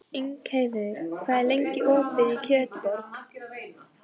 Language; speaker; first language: Icelandic; native; Icelandic